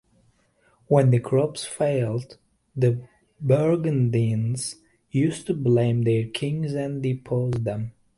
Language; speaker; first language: English; native; English